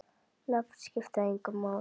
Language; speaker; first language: Icelandic; native; Icelandic